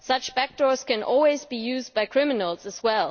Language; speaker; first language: English; non-native, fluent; German